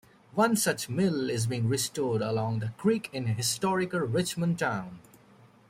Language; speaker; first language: English; native; English